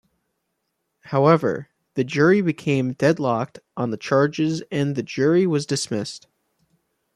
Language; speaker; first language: English; native; English